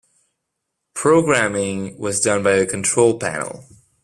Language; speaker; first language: English; non-native, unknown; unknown